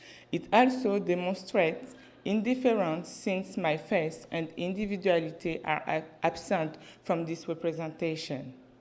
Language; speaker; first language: English; non-native, learner; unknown